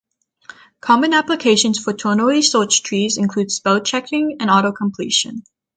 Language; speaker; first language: English; native; English